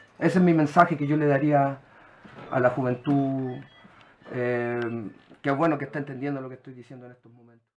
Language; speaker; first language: Spanish; native; Spanish